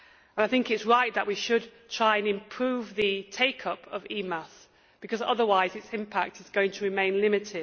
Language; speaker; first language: English; native; English